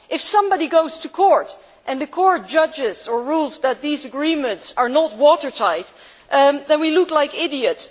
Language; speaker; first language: English; non-native, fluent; Dutch